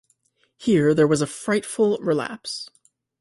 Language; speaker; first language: English; native; English